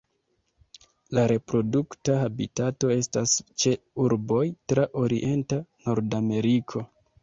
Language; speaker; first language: Esperanto; non-native, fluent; Kinyarwanda